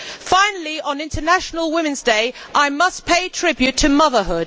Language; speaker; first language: English; native; English